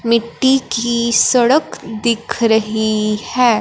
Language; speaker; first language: Hindi; non-native, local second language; Punjabi